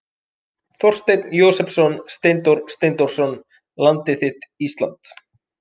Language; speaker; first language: Icelandic; native; Icelandic